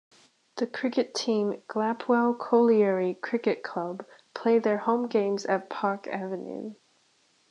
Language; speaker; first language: English; native; English